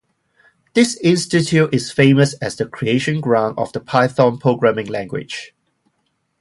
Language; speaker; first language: English; non-native, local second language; Cantonese